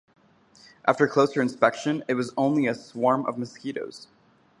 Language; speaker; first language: English; native; English